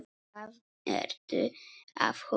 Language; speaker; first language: Icelandic; non-native, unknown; Polish